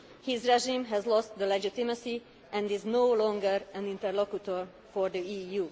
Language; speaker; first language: English; non-native, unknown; Hungarian